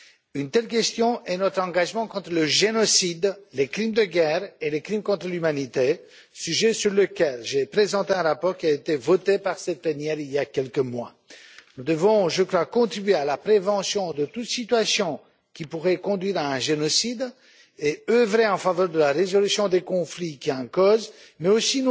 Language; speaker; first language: French; non-native, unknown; Romanian